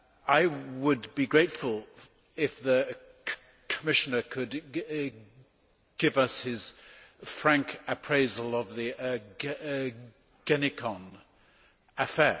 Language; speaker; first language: English; native; English